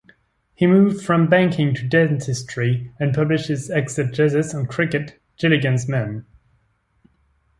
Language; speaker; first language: English; non-native, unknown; French